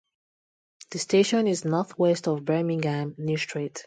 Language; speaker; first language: English; non-native, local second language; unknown